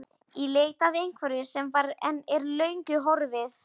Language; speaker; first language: Icelandic; non-native, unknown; Polish